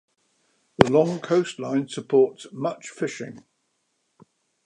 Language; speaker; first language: English; native; English